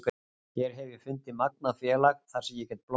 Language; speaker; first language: Icelandic; native; Icelandic